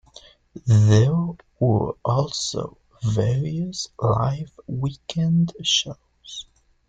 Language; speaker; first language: English; native; English